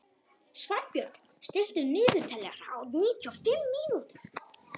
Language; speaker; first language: Icelandic; non-native, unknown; Polish